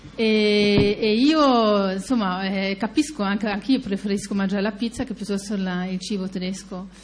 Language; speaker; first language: Italian; non-native, fluent; German